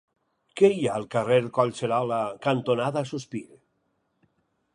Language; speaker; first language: Catalan; native; Catalan